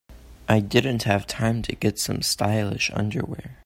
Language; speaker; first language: English; native; English